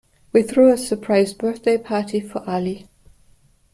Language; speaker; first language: English; non-native, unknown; German